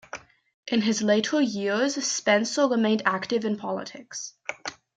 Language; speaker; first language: English; native; English